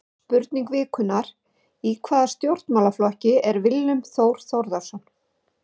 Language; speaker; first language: Icelandic; native; Icelandic